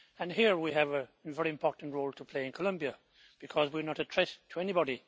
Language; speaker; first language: English; native; English